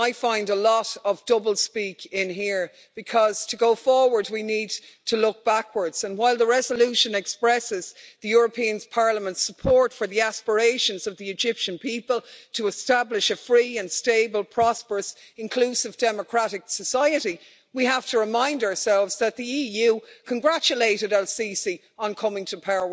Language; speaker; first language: English; native; English